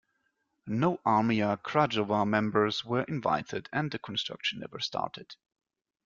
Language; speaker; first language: English; non-native, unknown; German